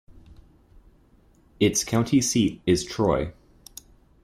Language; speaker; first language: English; native; English